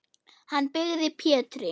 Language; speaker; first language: Icelandic; non-native, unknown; German